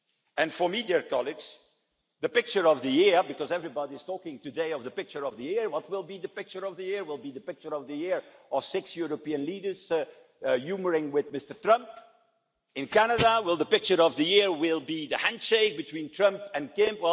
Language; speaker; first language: English; non-native, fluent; Dutch